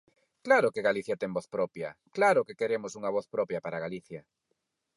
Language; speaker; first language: Galician; non-native, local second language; Spanish